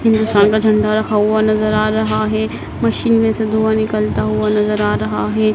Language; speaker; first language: Hindi; native; Hindi